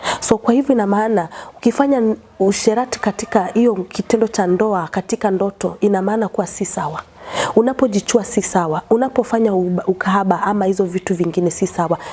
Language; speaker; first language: Swahili; non-native, local second language; Kamba